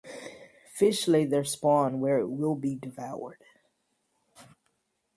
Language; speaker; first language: English; native; English